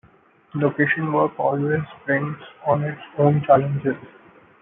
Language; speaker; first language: English; non-native, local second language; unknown